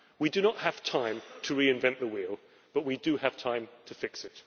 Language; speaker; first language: English; native; English